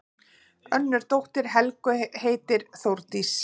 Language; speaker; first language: Icelandic; native; Icelandic